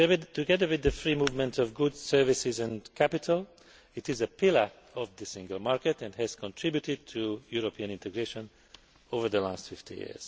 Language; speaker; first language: English; non-native, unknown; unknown